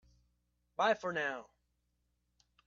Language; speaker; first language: English; native; English